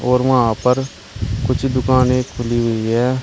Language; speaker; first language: Hindi; native; Hindi